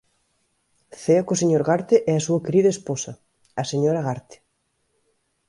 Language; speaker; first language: Galician; native; Galician